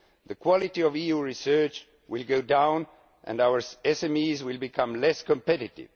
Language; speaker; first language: English; non-native, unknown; Estonian